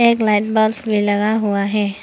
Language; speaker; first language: Hindi; non-native, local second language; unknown